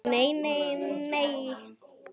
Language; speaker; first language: Icelandic; native; Icelandic